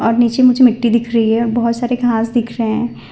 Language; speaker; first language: Hindi; non-native, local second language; Gujarati